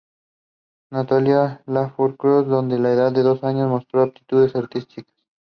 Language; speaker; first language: English; non-native, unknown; Spanish